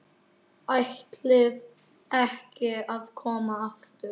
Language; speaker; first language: Icelandic; native; Icelandic